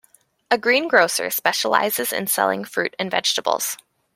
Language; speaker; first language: English; native; English